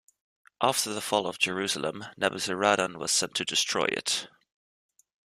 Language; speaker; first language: English; native; English